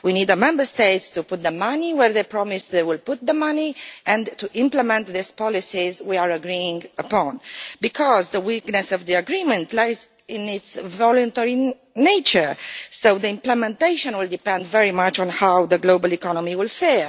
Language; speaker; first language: English; non-native, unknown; Romanian